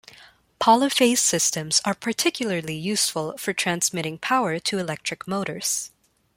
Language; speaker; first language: English; non-native, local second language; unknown